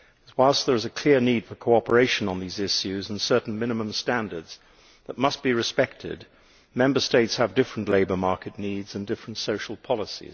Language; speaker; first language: English; native; English